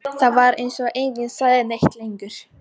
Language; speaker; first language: Icelandic; non-native, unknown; Polish